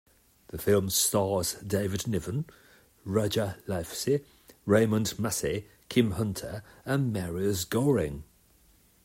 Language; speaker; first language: English; non-native, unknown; Catalan